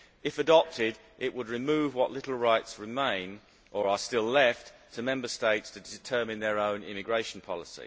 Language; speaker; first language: English; native; English